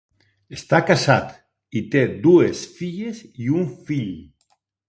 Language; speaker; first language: Catalan; non-native, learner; Spanish